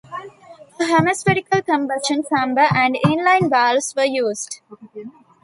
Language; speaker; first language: English; non-native, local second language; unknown